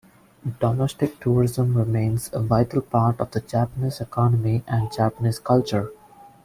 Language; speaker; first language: English; non-native, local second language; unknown